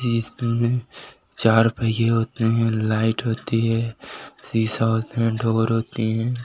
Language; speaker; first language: Hindi; native; Hindi